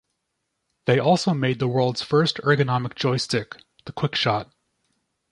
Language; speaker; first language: English; native; English